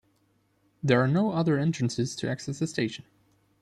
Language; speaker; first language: English; non-native, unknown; German